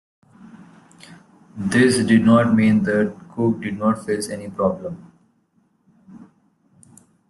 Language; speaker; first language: English; non-native, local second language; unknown